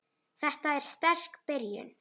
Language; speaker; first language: Icelandic; native; Icelandic